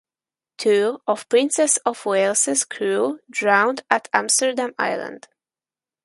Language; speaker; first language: English; non-native, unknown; Polish